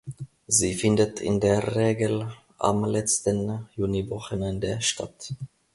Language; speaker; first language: German; non-native, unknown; Finnish